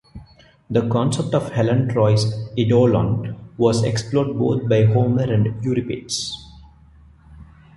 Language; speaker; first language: English; non-native, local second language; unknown